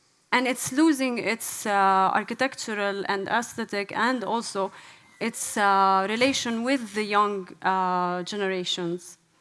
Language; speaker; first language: English; non-native, fluent; Arabic